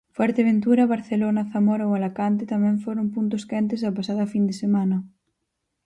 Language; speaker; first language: Galician; native; Galician